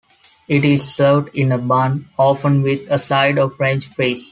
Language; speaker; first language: English; non-native, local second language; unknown